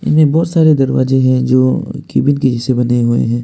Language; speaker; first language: Hindi; non-native, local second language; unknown